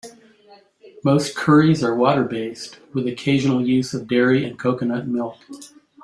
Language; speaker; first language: English; native; English